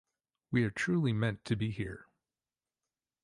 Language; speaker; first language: English; native; English